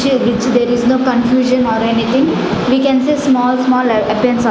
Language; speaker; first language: English; non-native, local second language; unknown